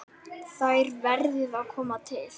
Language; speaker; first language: Icelandic; native; Icelandic